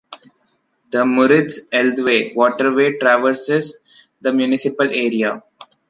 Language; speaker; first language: English; non-native, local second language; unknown